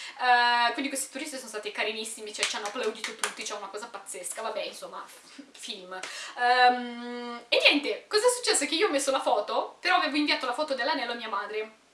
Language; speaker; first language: Italian; native; Italian